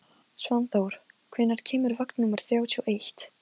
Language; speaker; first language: Icelandic; non-native, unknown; Polish